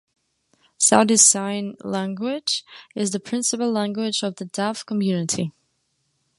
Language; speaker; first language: English; non-native, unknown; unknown